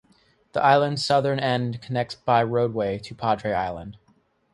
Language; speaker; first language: English; native; English